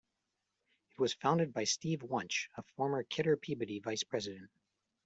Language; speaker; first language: English; native; English